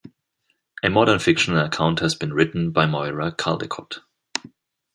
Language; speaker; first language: English; non-native, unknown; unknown